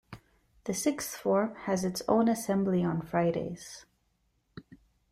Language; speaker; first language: English; native; English